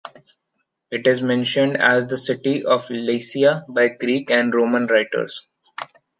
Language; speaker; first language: English; non-native, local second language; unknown